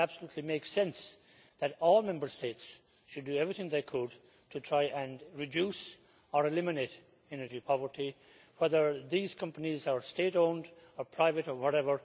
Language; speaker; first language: English; native; English